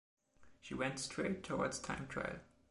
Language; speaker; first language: English; non-native, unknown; German